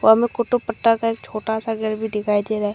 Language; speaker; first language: Hindi; non-native, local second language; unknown